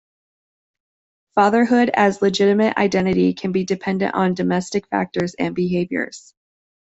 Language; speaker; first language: English; native; English